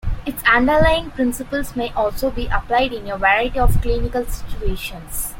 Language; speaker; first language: English; non-native, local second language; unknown